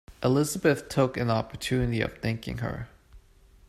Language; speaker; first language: English; non-native, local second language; Cantonese